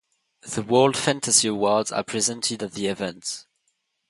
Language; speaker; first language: English; non-native, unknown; French